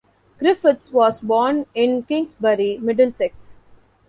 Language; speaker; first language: English; non-native, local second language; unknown